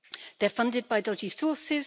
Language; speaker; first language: English; native; English